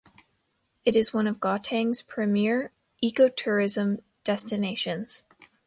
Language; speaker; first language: English; native; English